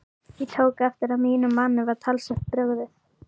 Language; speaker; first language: Icelandic; native; Icelandic